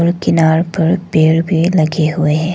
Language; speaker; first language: Hindi; non-native, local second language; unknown